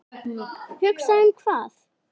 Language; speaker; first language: Icelandic; native; Icelandic